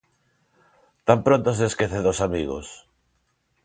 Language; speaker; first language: Galician; non-native, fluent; Spanish